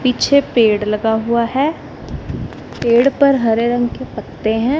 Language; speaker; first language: Hindi; non-native, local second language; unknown